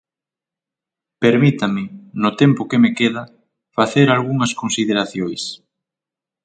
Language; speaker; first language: Galician; native; Galician